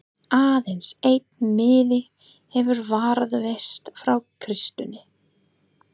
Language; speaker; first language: Icelandic; non-native, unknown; English